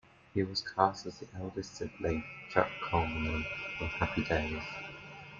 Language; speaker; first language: English; native; English